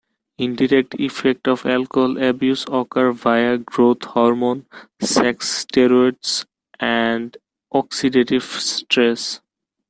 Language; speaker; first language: English; non-native, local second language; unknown